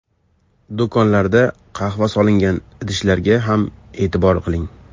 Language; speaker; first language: Uzbek; native; Uzbek